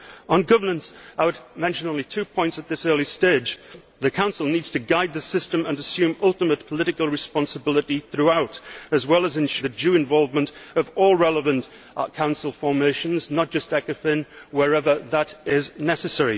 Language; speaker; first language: English; native; English